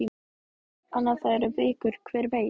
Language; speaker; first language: Icelandic; native; Icelandic